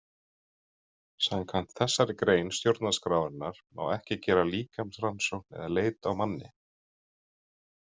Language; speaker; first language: Icelandic; native; Icelandic